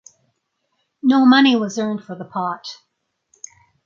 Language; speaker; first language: English; native; English